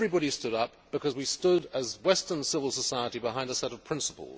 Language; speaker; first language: English; native; English